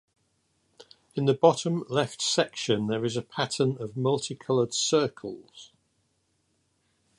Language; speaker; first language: English; native; English